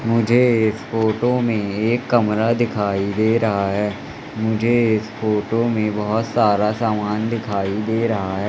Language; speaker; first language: Hindi; native; Hindi